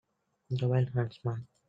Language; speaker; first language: English; non-native, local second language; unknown